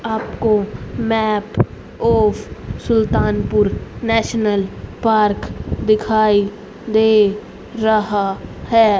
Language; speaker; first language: Hindi; native; Hindi